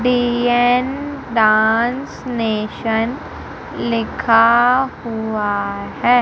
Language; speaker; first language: Hindi; native; Hindi